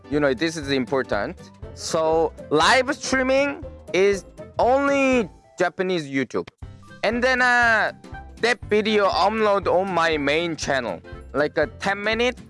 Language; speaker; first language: English; non-native, learner; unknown